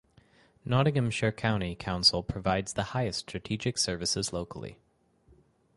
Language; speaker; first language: English; native; English